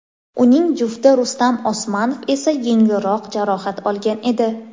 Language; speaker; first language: Uzbek; native; Uzbek